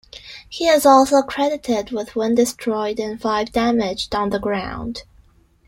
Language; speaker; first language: English; non-native, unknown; Chinese